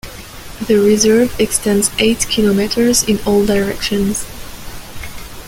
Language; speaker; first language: English; non-native, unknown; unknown